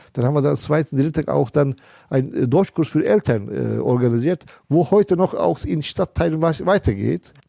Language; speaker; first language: German; non-native, fluent; Turkish